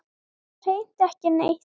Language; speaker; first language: Icelandic; native; Icelandic